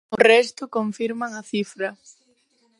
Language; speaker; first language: Galician; non-native, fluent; Spanish